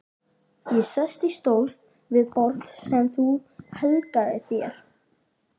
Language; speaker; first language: Icelandic; native; Icelandic